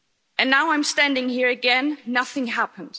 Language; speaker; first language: English; non-native, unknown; German